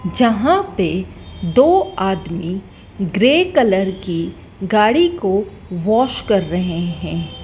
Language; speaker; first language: Hindi; native; Hindi